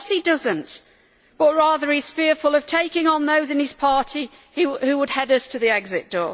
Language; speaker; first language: English; native; English